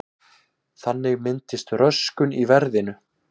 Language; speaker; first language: Icelandic; native; Icelandic